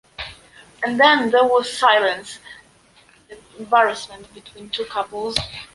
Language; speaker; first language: English; non-native, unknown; Polish